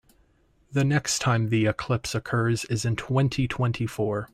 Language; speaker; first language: English; native; English